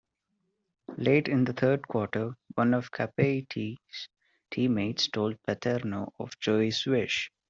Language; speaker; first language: English; non-native, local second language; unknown